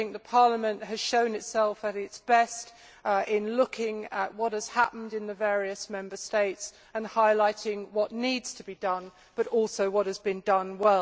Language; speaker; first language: English; native; English